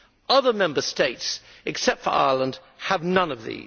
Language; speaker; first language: English; native; English